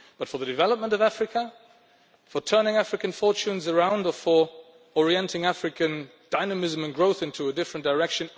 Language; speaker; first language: English; non-native, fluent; Luxembourgish